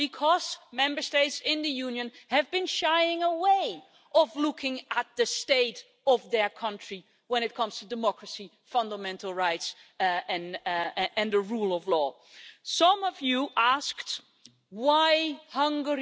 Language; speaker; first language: English; non-native, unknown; Dutch